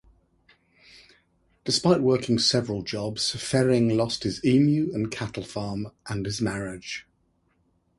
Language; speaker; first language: English; native; English